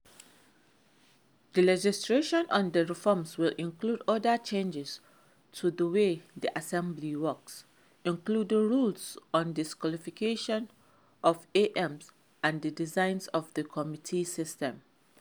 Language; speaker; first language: English; non-native, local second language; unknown